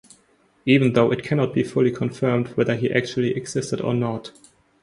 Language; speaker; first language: English; non-native, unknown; German